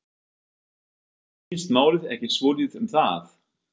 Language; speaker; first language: Icelandic; non-native, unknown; German